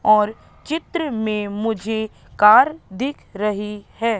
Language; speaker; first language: Hindi; native; Hindi